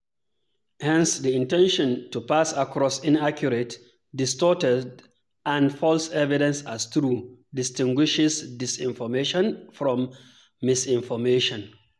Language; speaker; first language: English; non-native, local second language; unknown